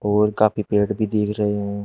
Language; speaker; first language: Hindi; native; Hindi